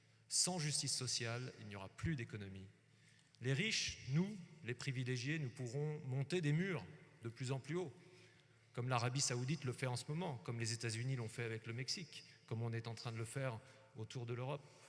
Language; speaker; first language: French; native; French